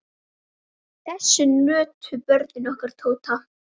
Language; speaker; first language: Icelandic; native; Icelandic